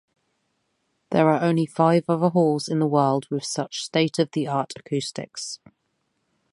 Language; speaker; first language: English; native; English